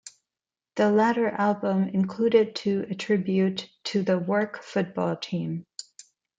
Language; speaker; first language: English; non-native, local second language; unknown